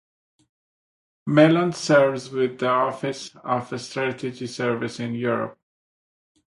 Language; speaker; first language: English; native; English